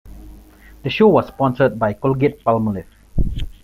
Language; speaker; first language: English; non-native, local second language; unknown